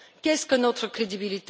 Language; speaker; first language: French; non-native, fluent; Bulgarian